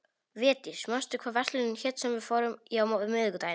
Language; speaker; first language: Icelandic; non-native, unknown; Polish